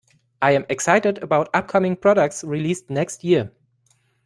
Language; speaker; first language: English; non-native, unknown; German